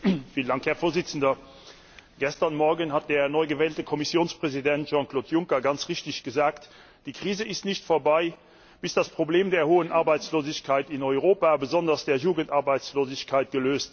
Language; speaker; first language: German; non-native, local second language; Luxembourgish